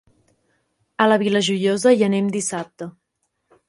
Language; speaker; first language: Catalan; native; Catalan